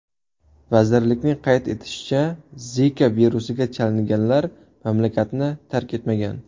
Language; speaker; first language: Uzbek; native; Uzbek